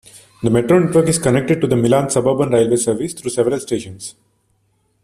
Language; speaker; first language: English; non-native, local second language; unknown